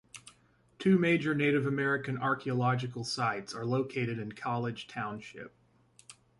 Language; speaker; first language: English; native; English